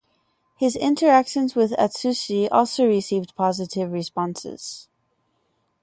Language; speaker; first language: English; native; English